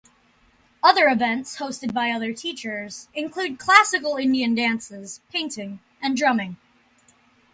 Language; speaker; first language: English; native; English